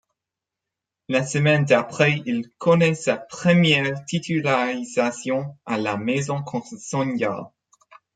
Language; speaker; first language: French; non-native, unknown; English